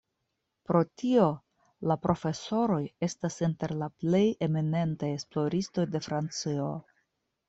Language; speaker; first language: Esperanto; non-native, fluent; Russian